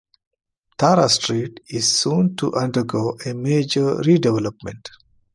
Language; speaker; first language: English; non-native, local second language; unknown